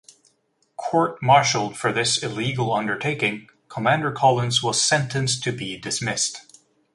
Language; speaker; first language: English; native; English